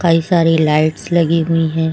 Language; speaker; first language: Hindi; native; Hindi